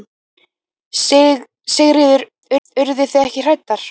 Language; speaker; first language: Icelandic; native; Icelandic